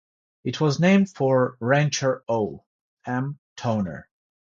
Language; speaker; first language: English; non-native, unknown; Georgian